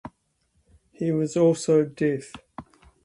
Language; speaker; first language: English; native; English